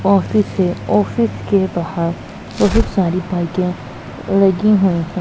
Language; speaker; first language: Hindi; non-native, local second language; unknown